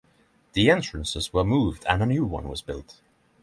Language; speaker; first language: English; non-native, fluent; Norwegian